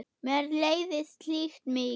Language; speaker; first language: Icelandic; non-native, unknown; German